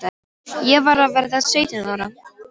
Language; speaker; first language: Icelandic; non-native, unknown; Polish